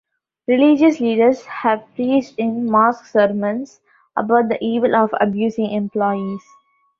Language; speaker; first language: English; non-native, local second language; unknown